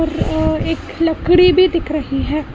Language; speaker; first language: Hindi; non-native, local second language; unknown